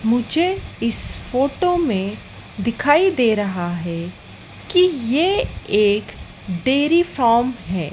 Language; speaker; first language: Hindi; native; Hindi